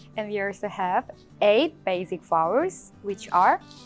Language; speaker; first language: English; non-native, fluent; Korean